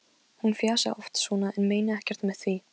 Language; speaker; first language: Icelandic; non-native, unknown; Polish